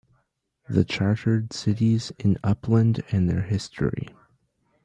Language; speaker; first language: English; native; English